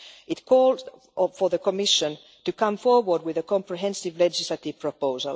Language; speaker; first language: English; non-native, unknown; Finnish